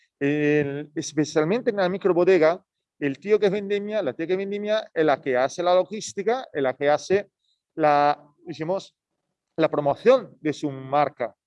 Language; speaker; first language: Spanish; non-native, fluent; Italian